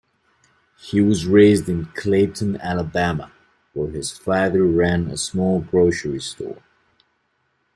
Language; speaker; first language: English; native; English